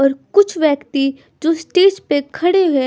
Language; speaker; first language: Hindi; non-native, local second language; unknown